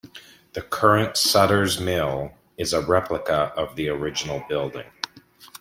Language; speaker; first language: English; native; English